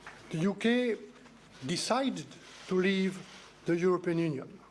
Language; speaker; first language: English; non-native, fluent; French